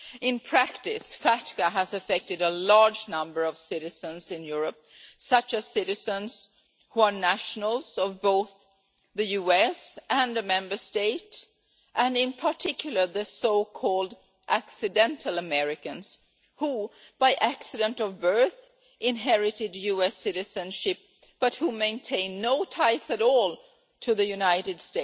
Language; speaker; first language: English; non-native, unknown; Swedish